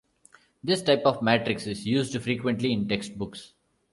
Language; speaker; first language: English; non-native, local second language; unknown